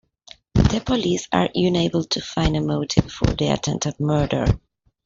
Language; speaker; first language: English; non-native, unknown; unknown